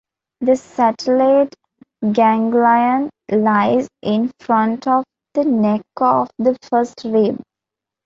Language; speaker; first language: English; non-native, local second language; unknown